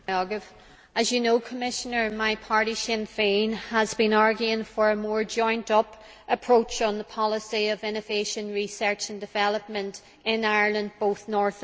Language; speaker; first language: English; native; English